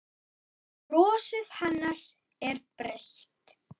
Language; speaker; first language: Icelandic; native; Icelandic